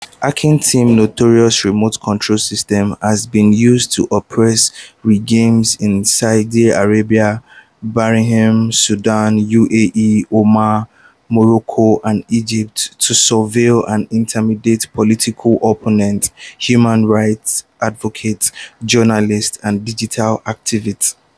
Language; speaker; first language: English; non-native, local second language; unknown